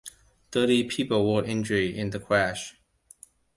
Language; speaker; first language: English; non-native, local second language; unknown